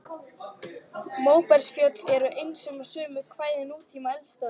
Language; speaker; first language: Icelandic; native; Icelandic